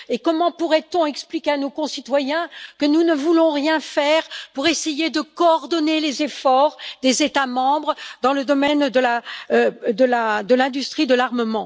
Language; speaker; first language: French; native; French